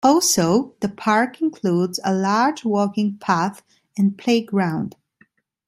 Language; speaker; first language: English; non-native, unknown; Italian